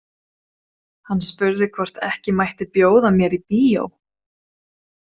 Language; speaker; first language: Icelandic; non-native, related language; Swedish